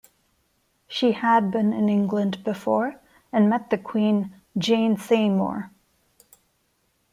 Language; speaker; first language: English; non-native, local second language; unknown